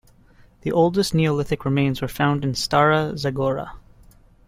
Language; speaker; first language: English; native; English